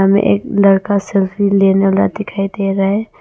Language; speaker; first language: Hindi; non-native, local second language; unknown